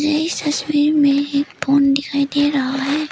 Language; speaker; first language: Hindi; early bilingual, other home language; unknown